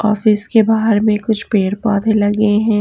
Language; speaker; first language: Hindi; native; Hindi